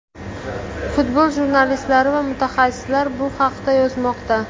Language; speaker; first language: Uzbek; native; Uzbek